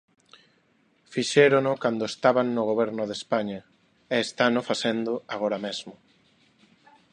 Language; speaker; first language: Galician; non-native, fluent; Spanish